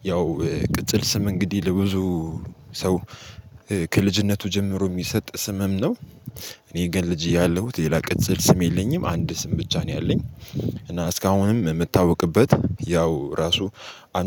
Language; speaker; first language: Amharic; native; Amharic